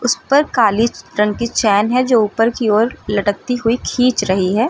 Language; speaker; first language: Hindi; native; Hindi